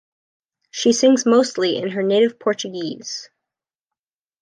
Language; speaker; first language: English; native; English